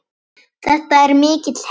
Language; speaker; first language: Icelandic; native; Icelandic